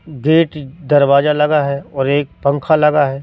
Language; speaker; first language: Hindi; native; Hindi